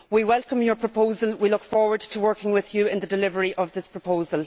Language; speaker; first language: English; native; English